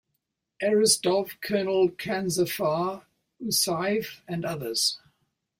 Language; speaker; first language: English; native; English